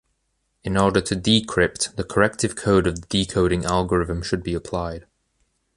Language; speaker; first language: English; native; English